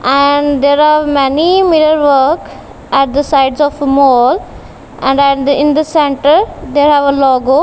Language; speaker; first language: English; non-native, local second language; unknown